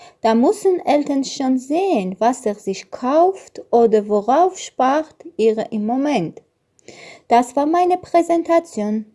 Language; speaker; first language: German; non-native, learner; Armenian